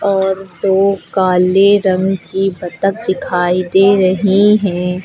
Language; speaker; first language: Hindi; native; Hindi